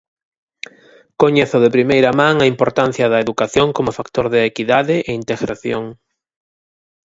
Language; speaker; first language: Galician; native; Galician